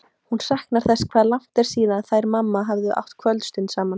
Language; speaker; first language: Icelandic; native; Icelandic